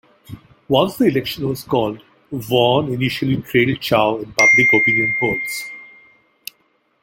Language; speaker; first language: English; non-native, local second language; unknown